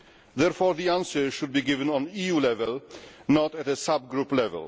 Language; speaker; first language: English; non-native, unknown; Polish